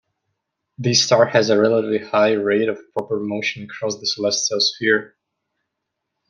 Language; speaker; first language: English; non-native, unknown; Russian